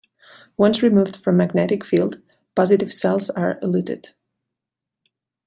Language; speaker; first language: English; non-native, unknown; Catalan